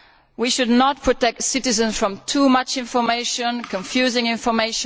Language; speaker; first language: English; non-native, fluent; Italian